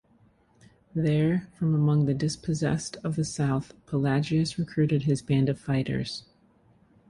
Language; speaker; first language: English; native; English